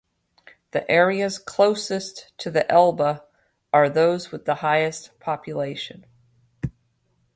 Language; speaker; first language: English; native; English